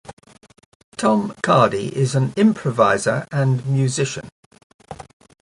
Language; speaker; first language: English; native; English